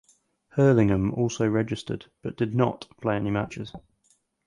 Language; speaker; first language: English; native; English